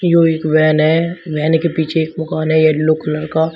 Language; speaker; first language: Hindi; native; Hindi